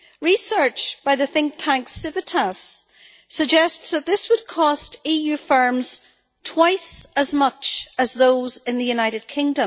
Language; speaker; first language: English; native; English